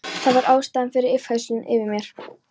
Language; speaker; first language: Icelandic; non-native, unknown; Polish